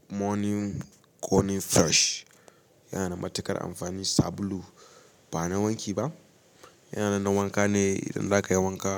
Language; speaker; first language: Hausa; native; Hausa